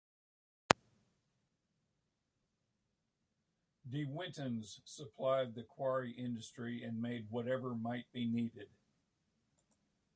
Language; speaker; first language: English; native; English